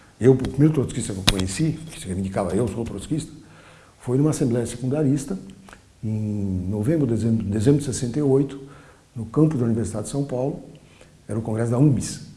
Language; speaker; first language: Portuguese; early bilingual, other home language; Polish